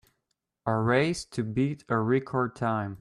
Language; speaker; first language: English; native; English